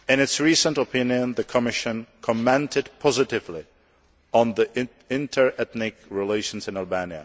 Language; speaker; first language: English; non-native, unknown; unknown